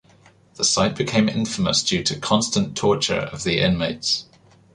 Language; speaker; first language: English; native; English